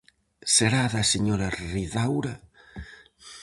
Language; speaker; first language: Galician; native; Galician